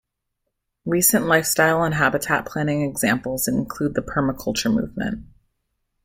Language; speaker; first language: English; native; English